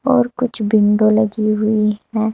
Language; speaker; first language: Hindi; native; Hindi